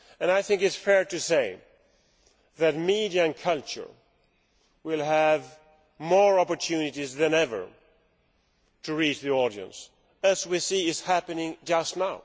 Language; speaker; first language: English; non-native, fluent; Swedish